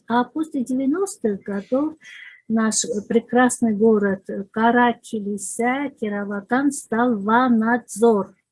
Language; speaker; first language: Russian; non-native, local second language; Azerbaijani